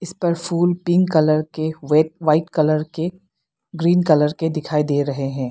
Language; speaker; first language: Hindi; non-native, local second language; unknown